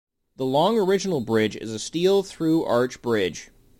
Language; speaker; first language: English; native; English